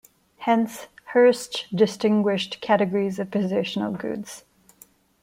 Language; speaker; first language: English; non-native, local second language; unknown